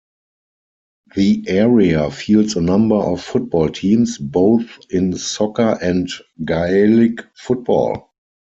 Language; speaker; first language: English; non-native, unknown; German